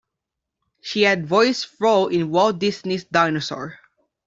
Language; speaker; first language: English; non-native, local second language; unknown